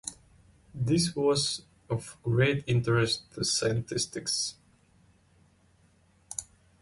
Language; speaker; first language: English; non-native, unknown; Ukrainian